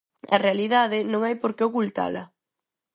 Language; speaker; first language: Galician; non-native, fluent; Spanish